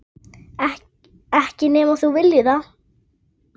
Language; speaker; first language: Icelandic; native; Icelandic